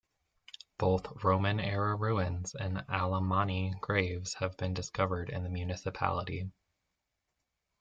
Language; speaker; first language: English; native; English